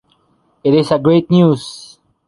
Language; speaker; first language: English; non-native, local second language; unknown